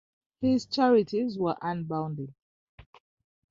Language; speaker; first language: English; non-native, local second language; Ganda